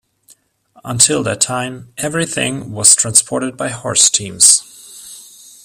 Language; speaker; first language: English; non-native, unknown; German